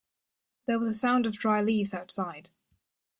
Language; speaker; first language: English; native; English